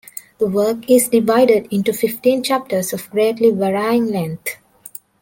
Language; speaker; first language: English; non-native, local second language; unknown